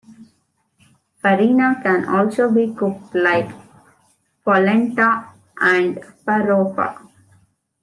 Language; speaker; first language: English; non-native, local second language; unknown